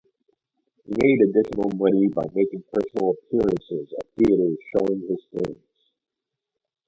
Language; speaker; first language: English; native; English